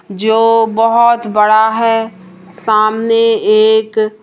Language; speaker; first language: Hindi; native; Hindi